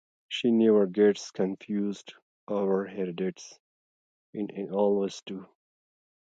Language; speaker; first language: English; non-native, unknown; Pashto